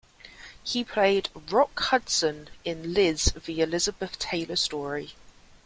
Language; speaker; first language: English; native; English